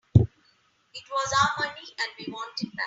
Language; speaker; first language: English; non-native, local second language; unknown